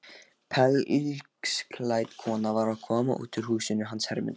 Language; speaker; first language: Icelandic; non-native, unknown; Lithuanian